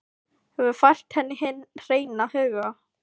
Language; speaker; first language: Icelandic; non-native, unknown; Filipino